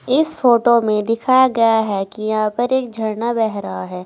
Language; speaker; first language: Hindi; native; Hindi